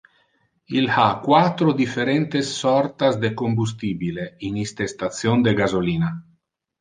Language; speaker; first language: Interlingua; non-native, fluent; Italian